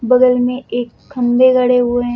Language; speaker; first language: Hindi; native; Hindi